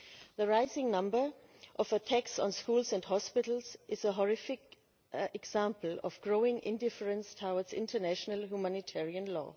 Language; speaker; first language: English; non-native, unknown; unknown